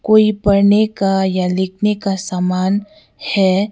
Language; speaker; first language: Hindi; non-native, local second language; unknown